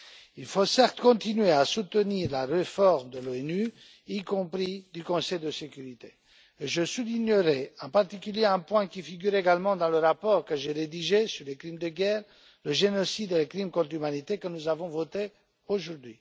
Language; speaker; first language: French; non-native, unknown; Romanian